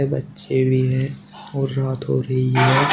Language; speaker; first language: Hindi; native; Hindi